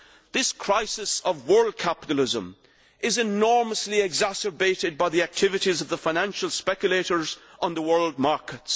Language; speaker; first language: English; native; English